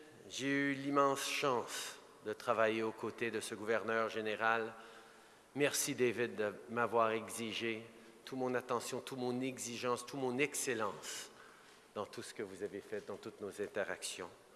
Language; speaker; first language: French; early bilingual, heritage; French